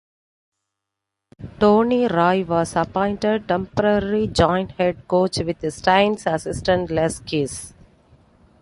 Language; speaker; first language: English; non-native, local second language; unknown